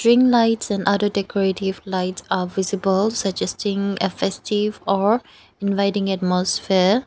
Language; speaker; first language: English; non-native, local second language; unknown